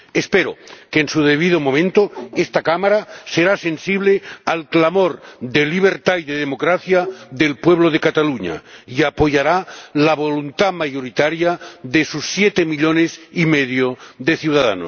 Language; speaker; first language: Spanish; non-native, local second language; Catalan